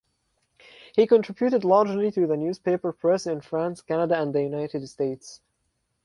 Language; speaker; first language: English; non-native, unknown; Arabic